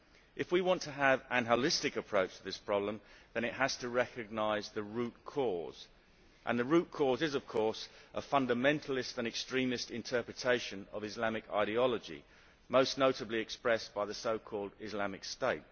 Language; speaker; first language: English; native; English